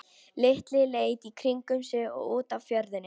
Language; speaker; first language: Icelandic; non-native, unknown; Polish